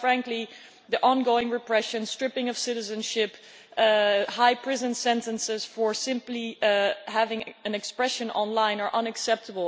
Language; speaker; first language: English; non-native, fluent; Dutch